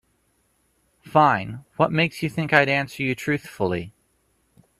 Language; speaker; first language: English; native; English